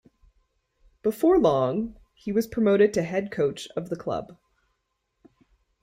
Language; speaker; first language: English; native; English